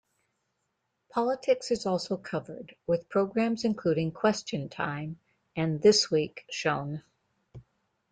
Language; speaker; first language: English; native; English